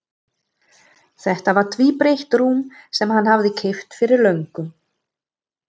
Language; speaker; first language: Icelandic; non-native, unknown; German